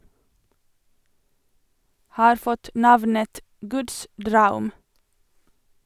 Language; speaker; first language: Norwegian; non-native, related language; Swedish